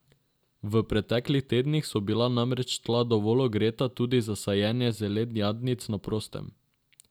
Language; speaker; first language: Slovenian; non-native, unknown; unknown